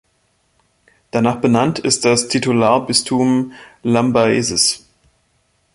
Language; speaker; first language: German; native; German